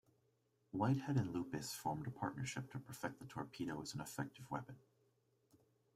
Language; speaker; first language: English; native; English